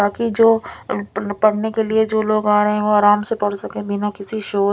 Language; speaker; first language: Hindi; non-native, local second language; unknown